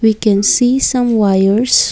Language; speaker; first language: English; non-native, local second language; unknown